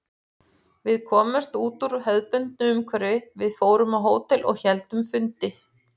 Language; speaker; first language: Icelandic; native; Icelandic